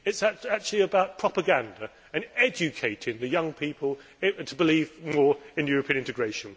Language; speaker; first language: English; native; English